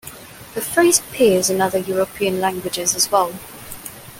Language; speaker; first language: English; non-native, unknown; Cantonese